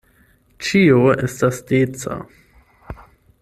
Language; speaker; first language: Esperanto; non-native, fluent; German